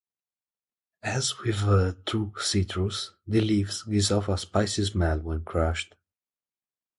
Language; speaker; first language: English; non-native, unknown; Italian